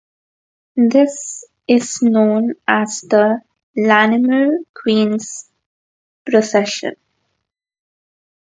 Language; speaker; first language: English; non-native, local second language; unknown